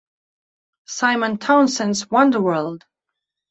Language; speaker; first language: English; non-native, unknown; Belarusian